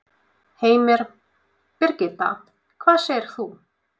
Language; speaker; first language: Icelandic; non-native, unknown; Russian